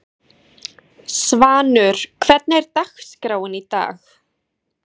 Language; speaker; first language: Icelandic; native; Icelandic